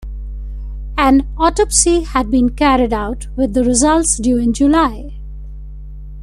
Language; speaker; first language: English; non-native, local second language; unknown